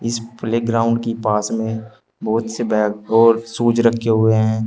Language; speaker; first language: Hindi; native; Hindi